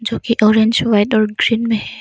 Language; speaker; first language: Hindi; non-native, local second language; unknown